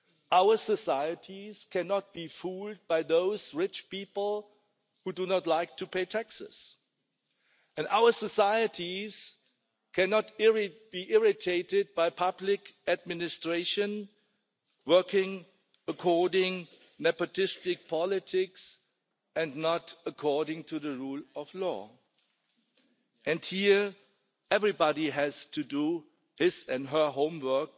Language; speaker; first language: English; non-native, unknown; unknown